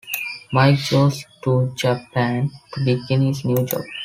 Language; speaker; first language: English; non-native, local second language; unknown